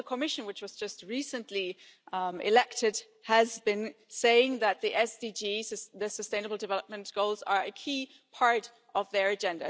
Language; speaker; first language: English; non-native, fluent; German